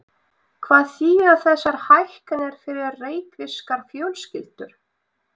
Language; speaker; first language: Icelandic; non-native, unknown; Russian